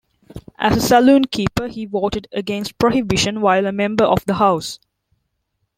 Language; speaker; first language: English; non-native, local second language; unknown